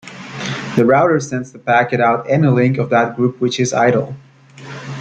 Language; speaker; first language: English; native; English